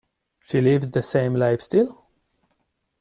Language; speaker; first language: English; non-native, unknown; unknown